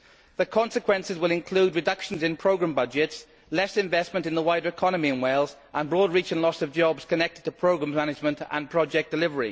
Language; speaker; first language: English; native; English